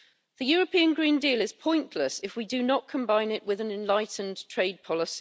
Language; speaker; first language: English; native; English